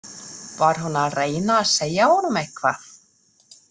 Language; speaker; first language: Icelandic; non-native, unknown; German